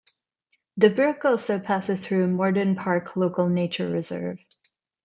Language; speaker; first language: English; non-native, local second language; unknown